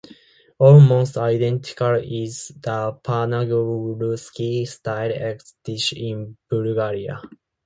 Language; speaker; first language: English; non-native, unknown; Japanese